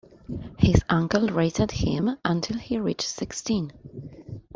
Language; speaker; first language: English; non-native, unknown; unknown